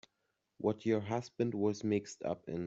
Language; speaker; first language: English; native; English